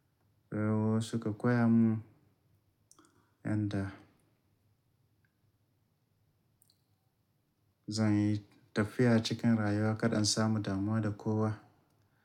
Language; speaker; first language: Hausa; native; Hausa